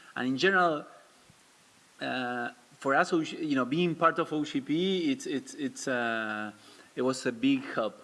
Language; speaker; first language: English; non-native, fluent; Spanish